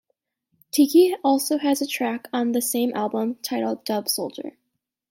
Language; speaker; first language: English; native; English